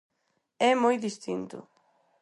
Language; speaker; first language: Galician; non-native, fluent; Spanish